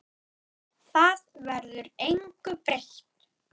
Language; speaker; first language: Icelandic; native; Icelandic